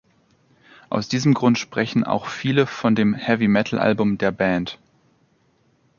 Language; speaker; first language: German; native; German